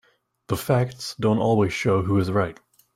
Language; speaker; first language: English; native; English